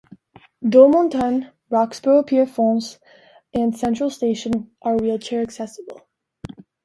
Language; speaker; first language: English; native; English